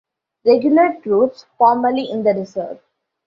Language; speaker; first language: English; non-native, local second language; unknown